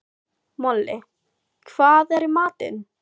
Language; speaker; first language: Icelandic; non-native, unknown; Filipino